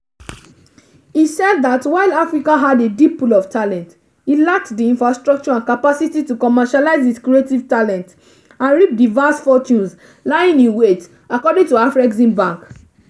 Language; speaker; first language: English; non-native, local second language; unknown